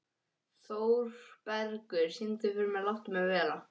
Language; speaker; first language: Icelandic; non-native, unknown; English